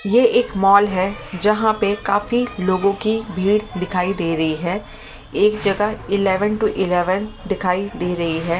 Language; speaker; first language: Hindi; native; Hindi